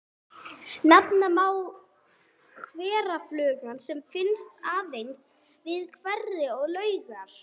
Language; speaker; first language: Icelandic; non-native, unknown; English